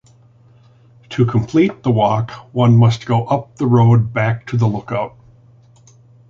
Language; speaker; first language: English; native; English